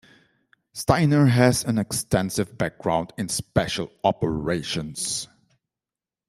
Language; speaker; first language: English; non-native, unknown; Dutch